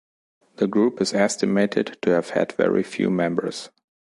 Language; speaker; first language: English; non-native, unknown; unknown